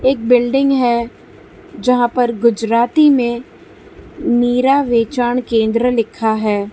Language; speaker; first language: Hindi; non-native, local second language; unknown